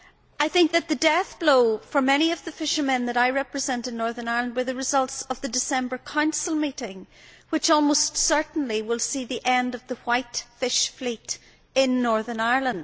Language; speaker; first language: English; native; English